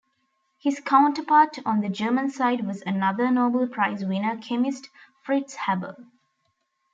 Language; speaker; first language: English; non-native, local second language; Tamil